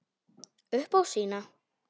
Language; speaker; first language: Icelandic; non-native, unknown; Polish